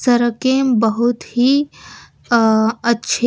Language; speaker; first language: Hindi; non-native, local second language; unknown